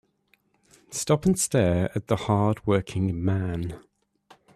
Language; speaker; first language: English; native; English